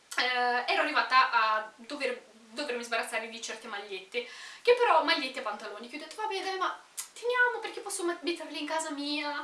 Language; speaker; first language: Italian; early bilingual, other home language; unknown